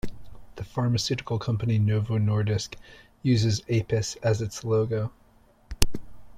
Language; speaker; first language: English; native; English